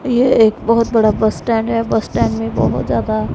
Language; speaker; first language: Hindi; non-native, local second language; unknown